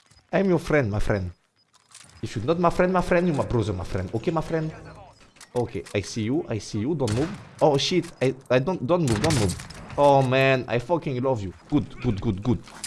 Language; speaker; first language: English; non-native, learner; French